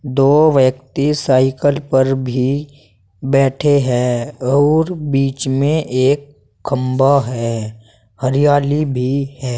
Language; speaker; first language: Hindi; native; Hindi